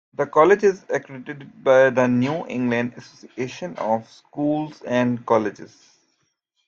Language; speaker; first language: English; native; English